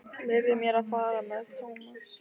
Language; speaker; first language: Icelandic; non-native, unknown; Lithuanian